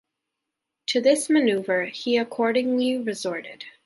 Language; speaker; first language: English; native; English